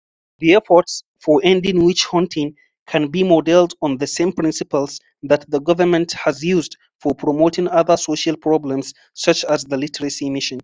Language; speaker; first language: English; non-native, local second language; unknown